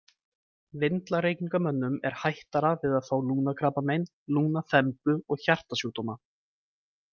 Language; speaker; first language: Icelandic; native; Icelandic